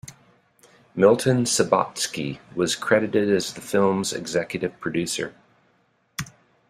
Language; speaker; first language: English; native; English